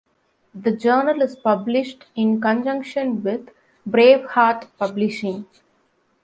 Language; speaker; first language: English; non-native, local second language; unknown